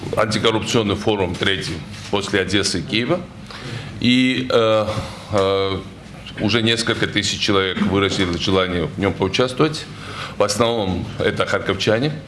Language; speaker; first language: Russian; non-native, local second language; Georgian